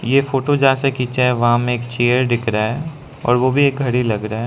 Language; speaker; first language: Hindi; non-native, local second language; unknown